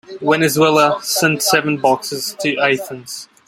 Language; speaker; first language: English; non-native, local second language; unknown